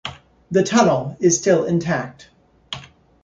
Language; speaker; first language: English; native; English